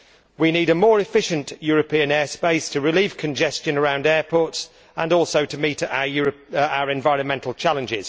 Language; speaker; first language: English; native; English